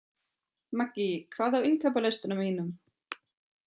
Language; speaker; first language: Icelandic; non-native, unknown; German